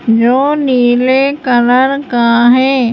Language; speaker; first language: Hindi; native; Hindi